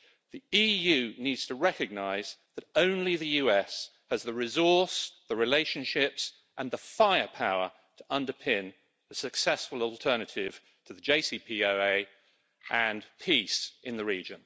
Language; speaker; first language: English; native; English